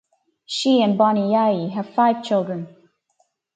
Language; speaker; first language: English; native; English